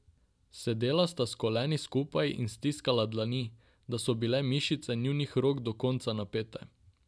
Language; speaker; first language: Slovenian; non-native, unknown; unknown